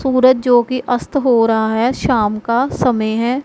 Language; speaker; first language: Hindi; non-native, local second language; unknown